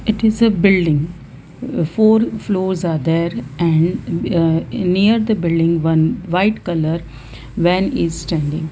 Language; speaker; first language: English; non-native, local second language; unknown